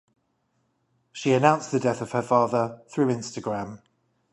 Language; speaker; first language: English; native; English